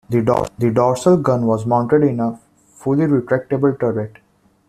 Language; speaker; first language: English; non-native, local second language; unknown